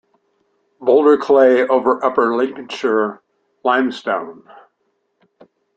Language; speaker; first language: English; native; English